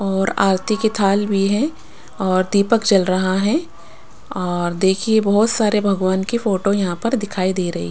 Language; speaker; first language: Hindi; non-native, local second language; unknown